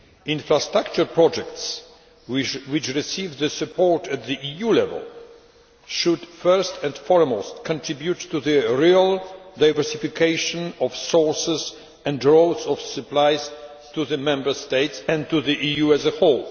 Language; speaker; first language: English; non-native, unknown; Polish